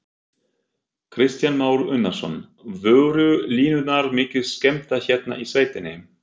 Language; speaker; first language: Icelandic; non-native, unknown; German